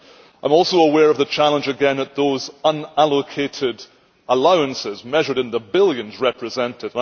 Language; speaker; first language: English; native; English